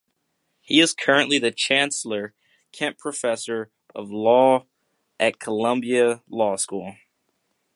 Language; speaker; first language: English; native; English